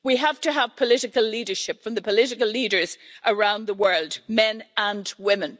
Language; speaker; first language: English; native; English